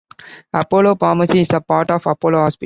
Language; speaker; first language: English; non-native, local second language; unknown